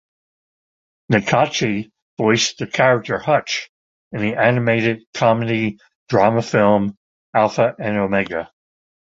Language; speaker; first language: English; native; English